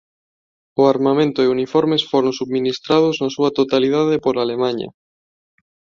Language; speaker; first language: Galician; non-native, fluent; Spanish